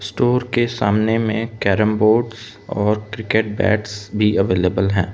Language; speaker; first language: Hindi; non-native, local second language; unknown